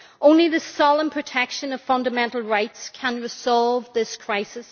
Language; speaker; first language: English; native; English